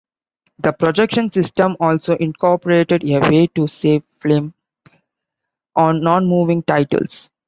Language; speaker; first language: English; non-native, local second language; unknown